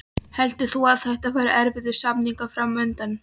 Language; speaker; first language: Icelandic; non-native, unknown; Polish